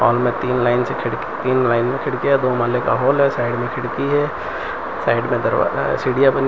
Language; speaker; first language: Hindi; non-native, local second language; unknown